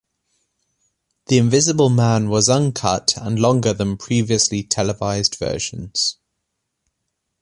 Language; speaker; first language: English; native; English